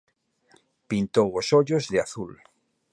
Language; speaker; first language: Galician; native; Galician